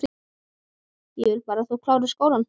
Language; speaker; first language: Icelandic; native; Icelandic